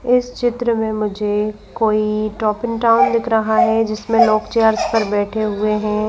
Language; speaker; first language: Hindi; native; Hindi